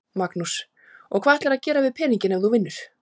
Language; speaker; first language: Icelandic; native; Icelandic